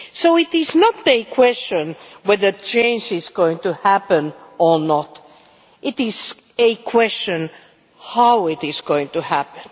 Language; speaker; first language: English; non-native, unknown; Finnish